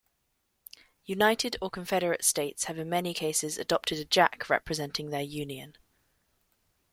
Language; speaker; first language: English; native; English